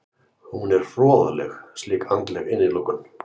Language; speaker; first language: Icelandic; native; Icelandic